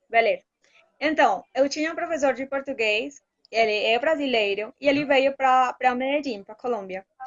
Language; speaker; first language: Portuguese; non-native, fluent; Spanish